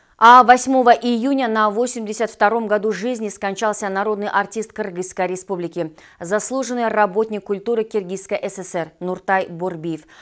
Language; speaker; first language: Russian; non-native, local second language; Kyrgyz